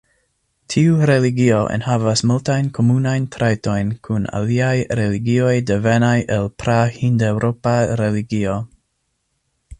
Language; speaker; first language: Esperanto; non-native, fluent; English